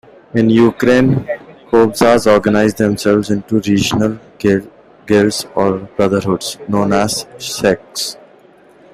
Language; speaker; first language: English; non-native, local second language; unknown